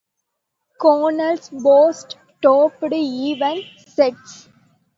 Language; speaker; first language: English; non-native, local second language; Tamil